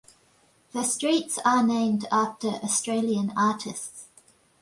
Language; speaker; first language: English; native; English